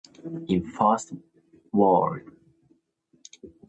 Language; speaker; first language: English; non-native, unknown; Japanese